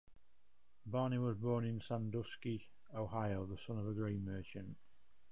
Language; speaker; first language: English; native; English